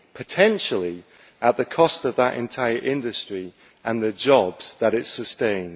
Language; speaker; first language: English; native; English